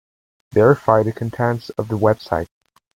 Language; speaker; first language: English; native; English